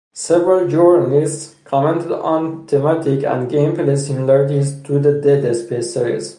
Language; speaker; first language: English; non-native, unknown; Persian